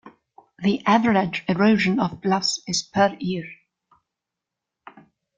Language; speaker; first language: English; non-native, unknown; German